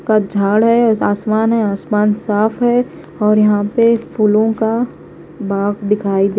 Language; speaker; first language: Hindi; non-native, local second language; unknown